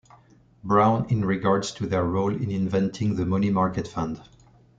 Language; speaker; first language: English; non-native, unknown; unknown